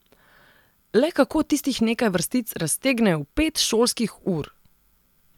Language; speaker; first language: Slovenian; non-native, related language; Serbian